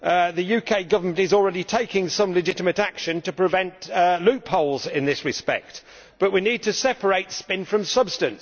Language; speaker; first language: English; native; English